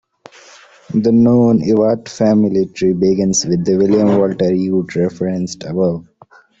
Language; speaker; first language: English; non-native, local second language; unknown